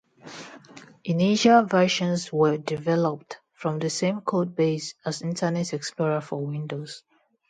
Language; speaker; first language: English; non-native, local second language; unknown